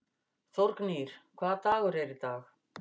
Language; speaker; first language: Icelandic; native; Icelandic